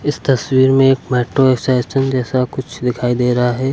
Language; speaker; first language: Hindi; native; Hindi